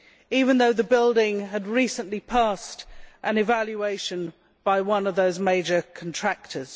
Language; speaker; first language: English; native; English